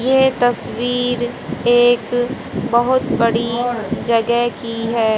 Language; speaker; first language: Hindi; native; Hindi